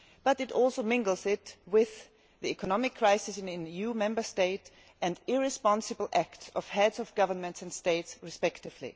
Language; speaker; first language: English; non-native, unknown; German